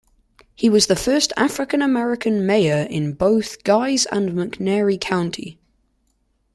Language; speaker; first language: English; native; English